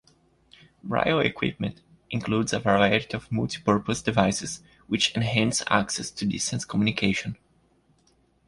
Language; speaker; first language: English; non-native, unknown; Portuguese